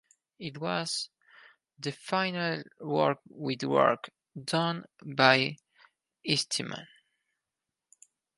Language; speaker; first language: English; non-native, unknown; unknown